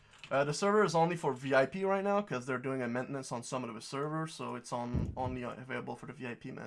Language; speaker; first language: English; non-native, learner; French